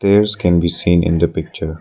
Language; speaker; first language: English; non-native, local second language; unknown